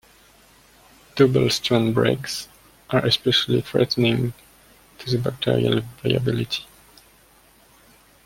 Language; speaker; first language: English; non-native, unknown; French